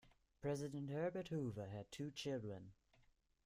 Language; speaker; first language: English; non-native, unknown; German